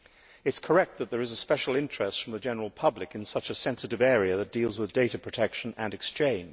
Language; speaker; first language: English; native; English